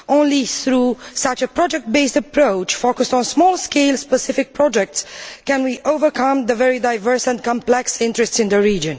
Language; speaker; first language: English; non-native, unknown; Romanian